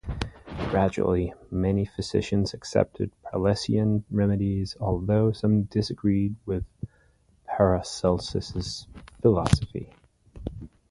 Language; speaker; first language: English; native; English